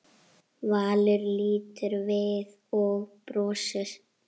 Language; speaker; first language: Icelandic; native; Icelandic